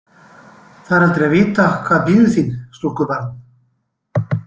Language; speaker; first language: Icelandic; native; Icelandic